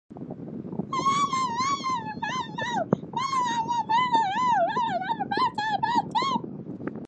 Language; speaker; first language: English; native; English